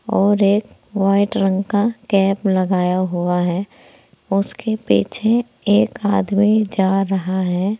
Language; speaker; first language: Hindi; native; Hindi